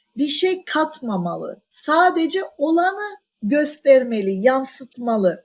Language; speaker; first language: Turkish; non-native, local second language; Armenian